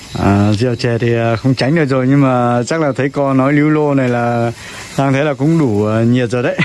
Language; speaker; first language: Vietnamese; native; Vietnamese